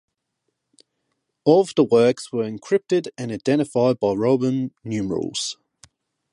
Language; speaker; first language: English; non-native, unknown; Japanese